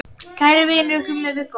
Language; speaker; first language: Icelandic; native; Icelandic